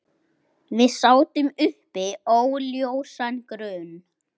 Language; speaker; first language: Icelandic; native; Icelandic